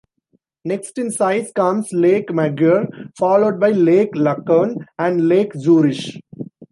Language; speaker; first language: English; non-native, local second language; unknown